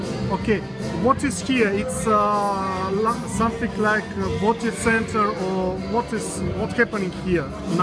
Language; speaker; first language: English; non-native, learner; Russian